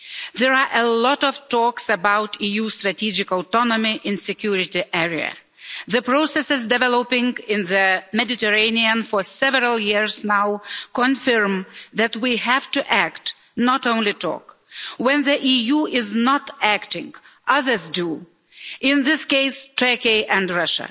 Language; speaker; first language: English; non-native, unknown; Lithuanian